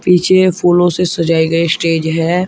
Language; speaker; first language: Hindi; native; Hindi